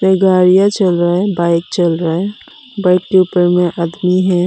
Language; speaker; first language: Hindi; non-native, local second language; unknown